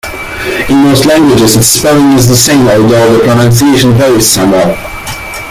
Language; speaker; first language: English; native; English